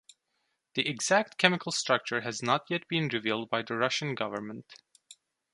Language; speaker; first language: English; non-native, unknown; Turkish